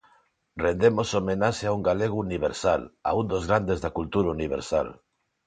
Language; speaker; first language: Galician; non-native, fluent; Spanish